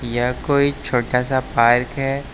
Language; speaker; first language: Hindi; native; Hindi